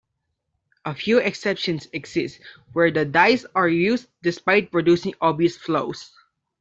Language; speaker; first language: English; non-native, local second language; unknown